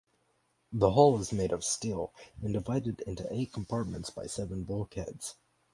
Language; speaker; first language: English; native; English